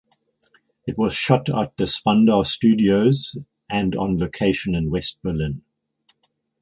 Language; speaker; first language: English; native; English